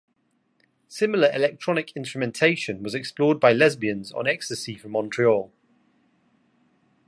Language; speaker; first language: English; native; English